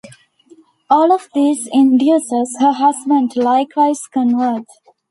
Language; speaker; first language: English; non-native, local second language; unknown